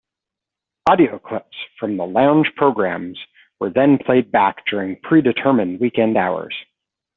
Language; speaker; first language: English; native; English